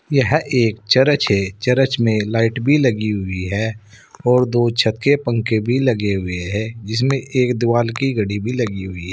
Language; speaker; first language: Hindi; native; Hindi